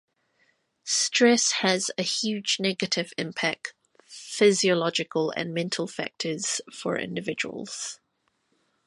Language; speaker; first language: English; native; English